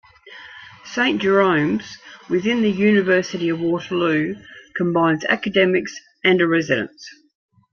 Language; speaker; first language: English; native; English